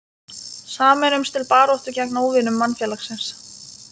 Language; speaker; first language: Icelandic; non-native, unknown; Lithuanian